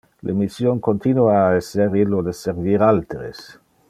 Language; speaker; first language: Interlingua; non-native, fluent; Dutch